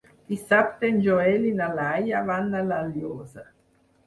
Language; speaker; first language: Catalan; non-native, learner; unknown